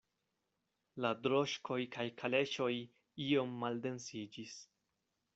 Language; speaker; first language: Esperanto; non-native, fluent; Spanish